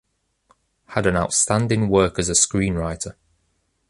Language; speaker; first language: English; native; English